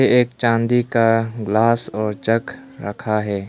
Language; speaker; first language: Hindi; non-native, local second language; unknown